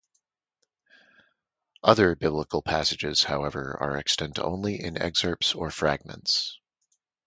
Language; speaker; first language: English; native; English